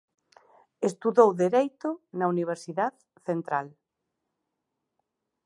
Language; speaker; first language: Galician; native; Galician